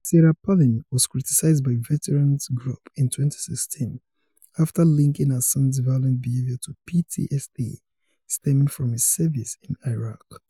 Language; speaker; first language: English; non-native, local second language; Yoruba